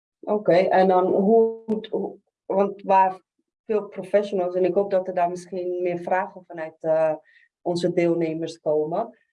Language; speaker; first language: Dutch; early bilingual, other home language; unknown